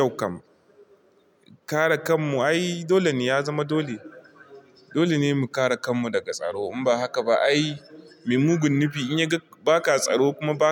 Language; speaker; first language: Hausa; non-native, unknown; Igbo